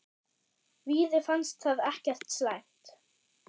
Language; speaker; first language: Icelandic; non-native, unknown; German